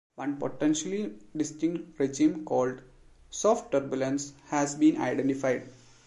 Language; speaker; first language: English; non-native, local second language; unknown